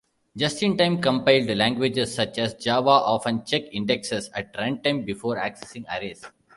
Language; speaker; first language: English; non-native, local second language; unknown